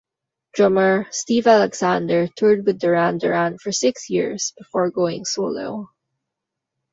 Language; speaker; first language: English; non-native, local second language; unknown